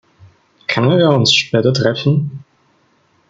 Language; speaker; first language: German; non-native, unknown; Russian